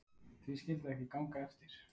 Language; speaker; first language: Icelandic; native; Icelandic